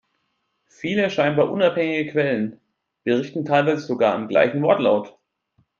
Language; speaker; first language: German; native; German